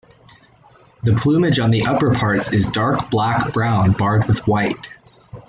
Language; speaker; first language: English; native; English